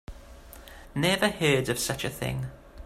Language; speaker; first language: English; native; English